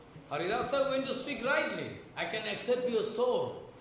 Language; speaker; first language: English; non-native, local second language; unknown